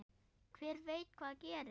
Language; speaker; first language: Icelandic; non-native, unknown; German